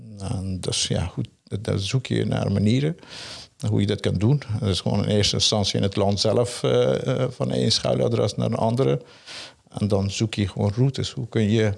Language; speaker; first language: Dutch; non-native, fluent; Persian